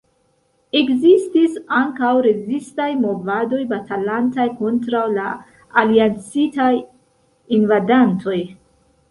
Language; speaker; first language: Esperanto; non-native, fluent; Central Kurdish